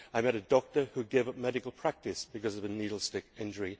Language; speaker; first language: English; native; English